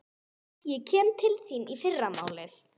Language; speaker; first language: Icelandic; non-native, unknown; English